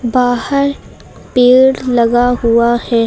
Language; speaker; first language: Hindi; native; Hindi